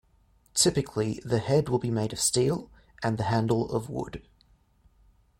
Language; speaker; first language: English; native; English